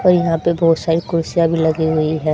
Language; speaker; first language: Hindi; native; Hindi